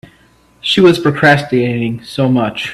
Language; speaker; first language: English; native; English